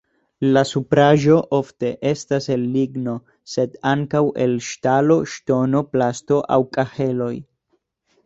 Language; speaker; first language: Esperanto; non-native, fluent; Spanish